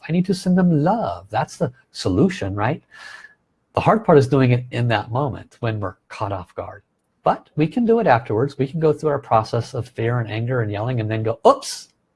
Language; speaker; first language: English; native; English